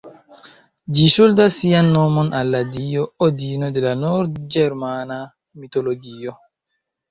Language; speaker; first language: Esperanto; non-native, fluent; Chinese